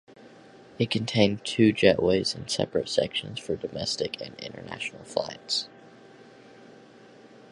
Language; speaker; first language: English; native; English